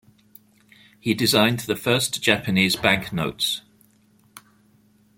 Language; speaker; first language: English; native; English